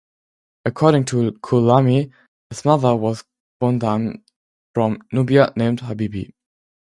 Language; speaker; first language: English; non-native, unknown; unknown